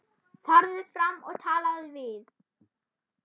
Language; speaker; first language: Icelandic; non-native, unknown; German